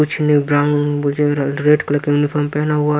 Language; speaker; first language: Hindi; non-native, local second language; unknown